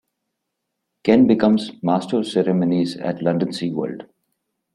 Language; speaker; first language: English; non-native, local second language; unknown